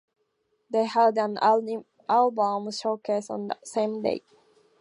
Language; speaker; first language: English; native; English